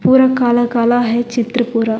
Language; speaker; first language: Hindi; non-native, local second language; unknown